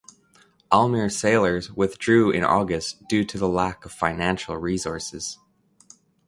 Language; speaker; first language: English; native; English